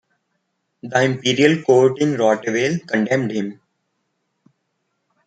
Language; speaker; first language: English; non-native, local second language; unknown